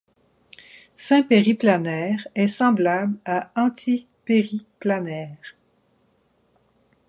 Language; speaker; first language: French; native; French